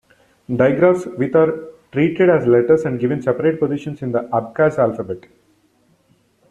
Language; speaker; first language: English; non-native, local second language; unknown